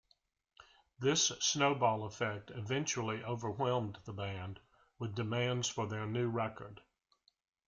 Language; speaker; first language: English; native; English